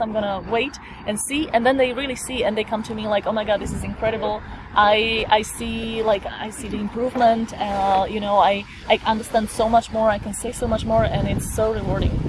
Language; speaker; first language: English; non-native, fluent; Slovak